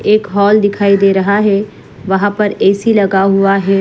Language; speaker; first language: Hindi; non-native, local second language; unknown